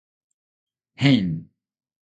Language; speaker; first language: English; non-native, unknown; Spanish